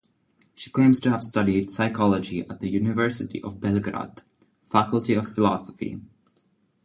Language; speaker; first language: English; non-native, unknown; Czech